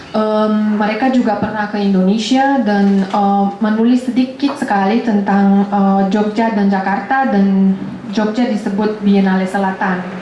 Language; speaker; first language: Indonesian; non-native, fluent; Romanian